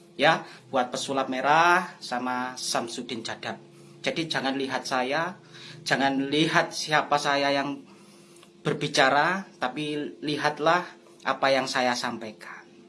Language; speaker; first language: Indonesian; non-native, local second language; Javanese